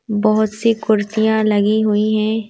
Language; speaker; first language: Hindi; native; Hindi